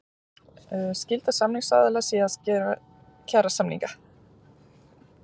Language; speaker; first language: Icelandic; native; Icelandic